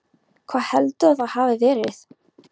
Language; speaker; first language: Icelandic; non-native, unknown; Polish